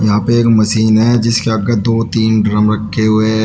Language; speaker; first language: Hindi; native; Hindi